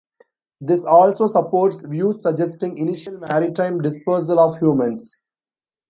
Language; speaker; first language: English; non-native, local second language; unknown